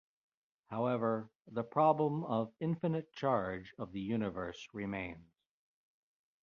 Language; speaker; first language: English; native; English